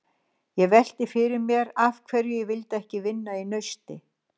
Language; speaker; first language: Icelandic; native; Icelandic